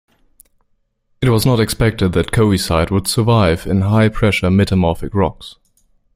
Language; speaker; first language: English; native; English